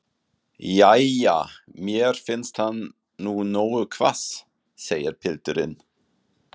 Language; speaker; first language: Icelandic; non-native, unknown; German